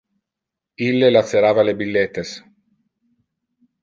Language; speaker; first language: Interlingua; non-native, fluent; Italian